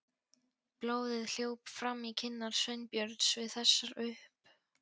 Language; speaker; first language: Icelandic; non-native, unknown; Polish